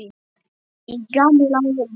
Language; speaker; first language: Icelandic; non-native, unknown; Polish